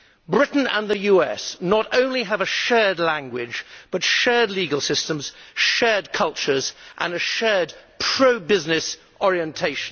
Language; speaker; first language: English; native; English